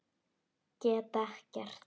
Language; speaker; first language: Icelandic; non-native, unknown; Polish